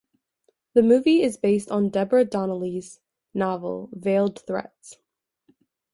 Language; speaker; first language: English; native; English